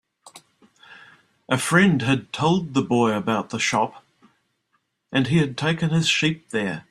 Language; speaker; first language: English; native; English